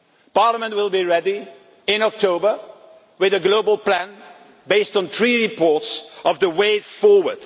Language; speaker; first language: English; non-native, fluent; Dutch